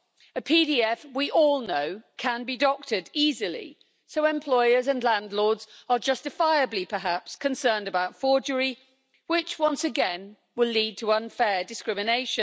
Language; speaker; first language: English; native; English